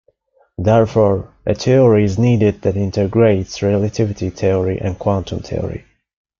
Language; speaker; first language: English; non-native, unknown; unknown